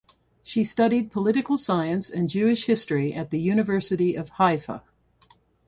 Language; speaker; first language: English; native; English